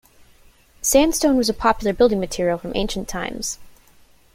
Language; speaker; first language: English; native; English